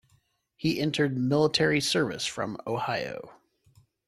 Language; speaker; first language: English; native; English